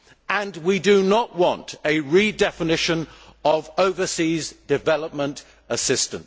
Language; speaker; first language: English; native; English